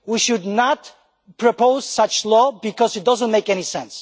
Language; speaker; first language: English; non-native, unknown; Polish